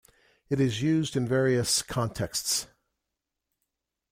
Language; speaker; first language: English; native; English